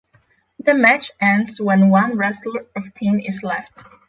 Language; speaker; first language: English; non-native, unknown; Polish